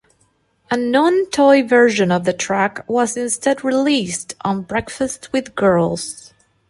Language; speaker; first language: English; non-native, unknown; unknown